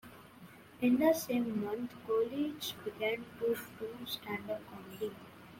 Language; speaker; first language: English; native; English